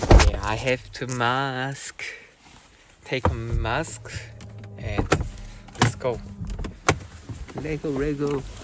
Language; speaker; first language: English; non-native, learner; Korean